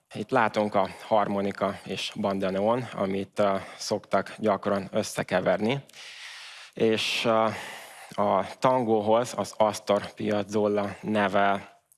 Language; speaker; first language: Hungarian; early bilingual, other home language; Ukrainian